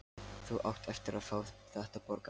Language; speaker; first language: Icelandic; non-native, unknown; Lithuanian